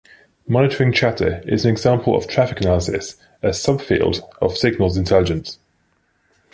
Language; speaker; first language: English; native; English